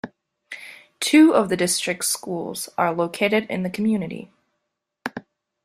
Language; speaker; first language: English; non-native, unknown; German